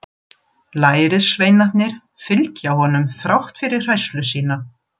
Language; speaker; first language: Icelandic; non-native, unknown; German